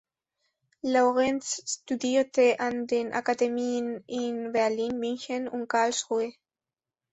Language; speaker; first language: German; non-native, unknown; Spanish